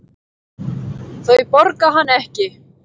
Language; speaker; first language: Icelandic; native; Icelandic